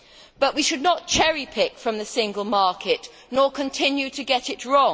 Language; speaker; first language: English; native; English